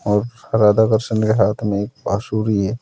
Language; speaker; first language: Hindi; native; Hindi